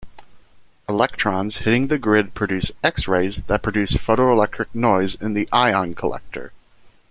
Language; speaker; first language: English; native; English